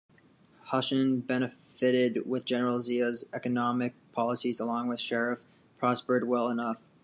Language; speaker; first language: English; native; English